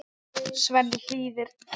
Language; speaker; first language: Icelandic; non-native, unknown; English